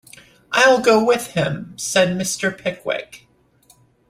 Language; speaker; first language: English; native; English